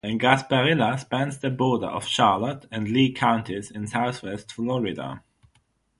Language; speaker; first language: English; non-native, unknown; German